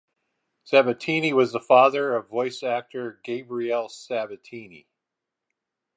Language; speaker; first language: English; native; English